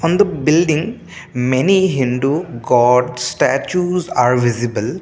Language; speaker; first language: English; non-native, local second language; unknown